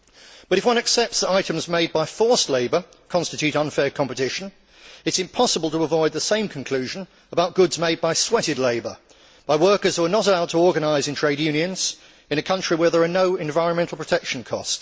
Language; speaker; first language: English; native; English